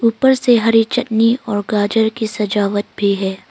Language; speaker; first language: Hindi; early bilingual, other home language; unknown